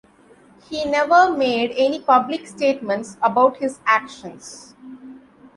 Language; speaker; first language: English; non-native, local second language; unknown